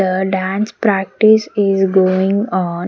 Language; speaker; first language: English; non-native, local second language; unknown